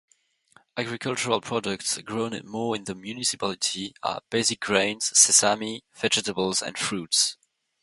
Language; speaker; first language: English; non-native, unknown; French